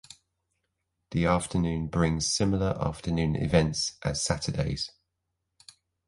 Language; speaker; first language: English; non-native, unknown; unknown